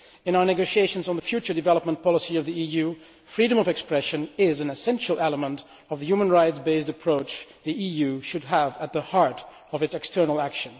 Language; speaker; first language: English; non-native, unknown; Dutch